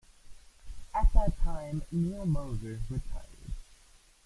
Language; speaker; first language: English; native; English